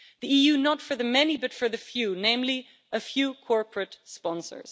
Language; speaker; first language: English; non-native, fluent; Dutch